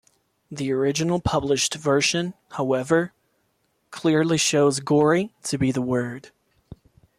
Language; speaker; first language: English; non-native, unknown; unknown